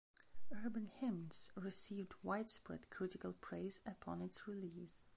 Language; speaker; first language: English; non-native, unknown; Belarusian